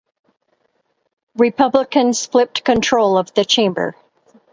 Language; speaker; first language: English; native; English